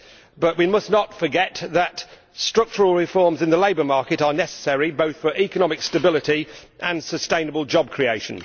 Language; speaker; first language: English; native; English